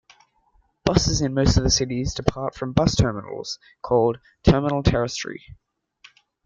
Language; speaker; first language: English; native; English